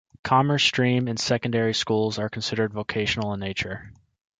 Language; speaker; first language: English; native; English